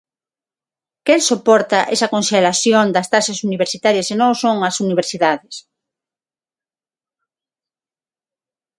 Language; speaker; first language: Galician; non-native, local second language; Spanish